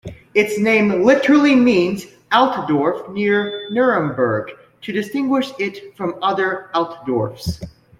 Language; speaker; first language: English; native; English